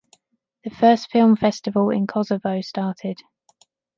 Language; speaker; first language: English; native; English